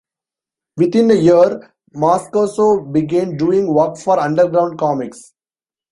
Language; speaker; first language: English; non-native, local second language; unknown